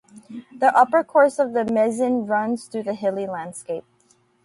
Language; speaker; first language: English; native; English